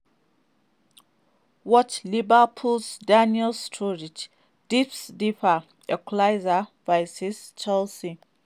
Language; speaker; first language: English; non-native, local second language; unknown